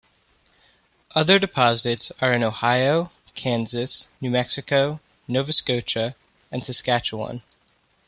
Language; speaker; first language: English; native; English